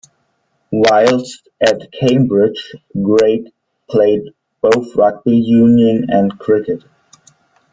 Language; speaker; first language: English; non-native, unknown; German